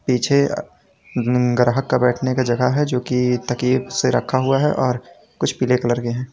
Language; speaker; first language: Hindi; native; Hindi